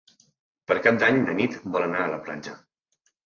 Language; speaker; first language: Catalan; native; Catalan